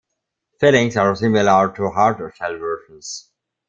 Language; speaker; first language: English; non-native, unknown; German